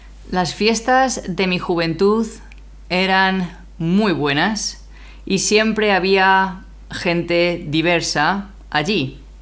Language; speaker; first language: Spanish; native; Spanish